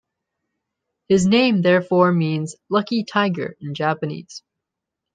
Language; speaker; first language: English; native; English